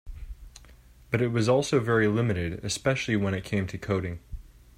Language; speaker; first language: English; native; English